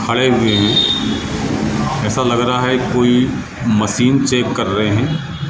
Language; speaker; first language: Hindi; native; Hindi